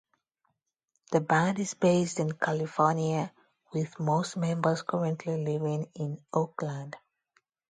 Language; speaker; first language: English; non-native, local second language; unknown